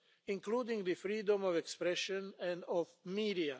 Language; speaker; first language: English; non-native, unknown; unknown